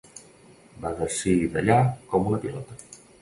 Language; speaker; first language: Catalan; native; Catalan